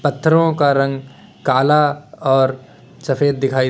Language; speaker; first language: Hindi; native; Hindi